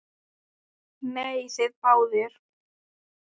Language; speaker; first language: Icelandic; non-native, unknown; Thai